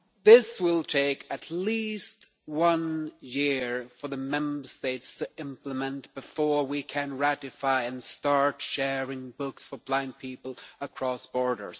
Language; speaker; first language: English; non-native, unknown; Swedish